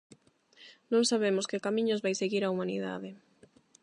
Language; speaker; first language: Galician; non-native, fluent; Spanish